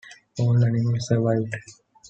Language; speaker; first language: English; non-native, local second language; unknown